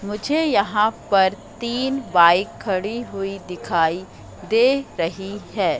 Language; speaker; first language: Hindi; native; Hindi